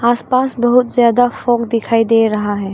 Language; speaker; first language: Hindi; early bilingual, other home language; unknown